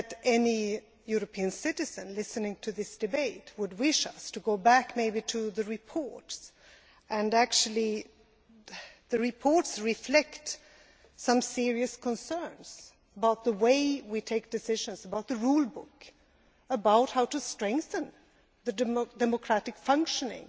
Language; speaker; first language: English; non-native, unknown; Swedish